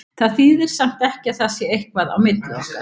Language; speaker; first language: Icelandic; native; Icelandic